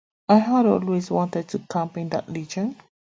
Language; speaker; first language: English; native; English